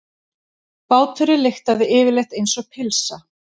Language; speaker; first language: Icelandic; native; Icelandic